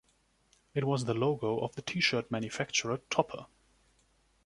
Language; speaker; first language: English; non-native, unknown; German